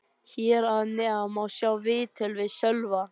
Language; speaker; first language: Icelandic; native; Icelandic